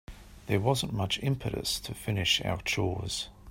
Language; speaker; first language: English; native; English